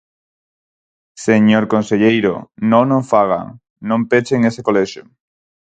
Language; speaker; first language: Galician; non-native, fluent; Spanish